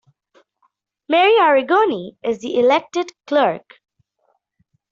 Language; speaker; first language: English; non-native, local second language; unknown